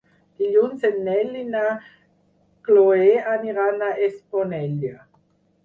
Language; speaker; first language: Catalan; non-native, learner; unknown